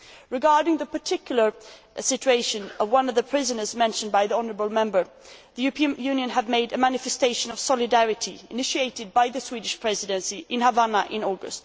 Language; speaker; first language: English; non-native, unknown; Swedish